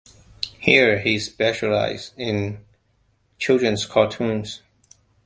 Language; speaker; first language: English; non-native, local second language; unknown